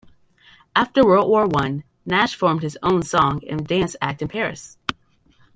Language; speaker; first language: English; native; English